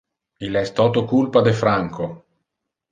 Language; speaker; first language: Interlingua; non-native, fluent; Italian